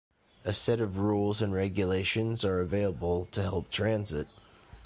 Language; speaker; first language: English; native; English